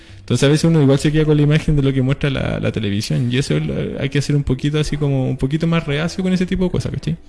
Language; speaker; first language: Spanish; native; Spanish